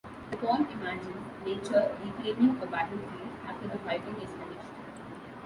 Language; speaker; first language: English; non-native, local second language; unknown